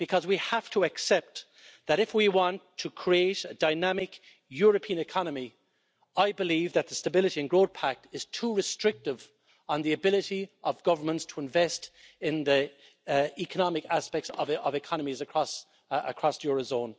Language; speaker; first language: English; native; English